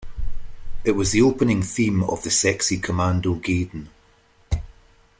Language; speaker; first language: English; native; English